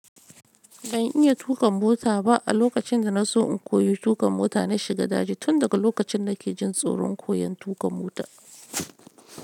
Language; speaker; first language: Hausa; non-native, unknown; Yoruba